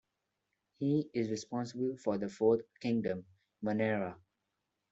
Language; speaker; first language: English; non-native, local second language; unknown